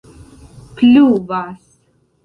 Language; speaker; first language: Esperanto; non-native, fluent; Central Kurdish